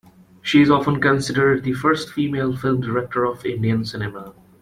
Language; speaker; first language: English; non-native, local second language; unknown